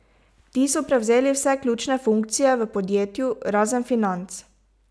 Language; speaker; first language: Slovenian; native; Slovenian